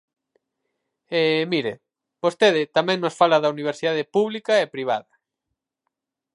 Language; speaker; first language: Galician; native; Galician